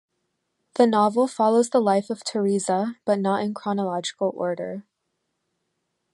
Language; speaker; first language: English; non-native, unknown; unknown